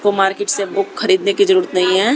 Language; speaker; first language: Hindi; native; Hindi